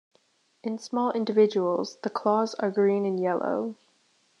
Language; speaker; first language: English; native; English